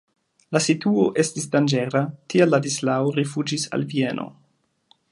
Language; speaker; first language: Esperanto; non-native, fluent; German